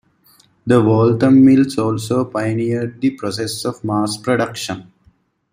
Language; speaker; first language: English; native; English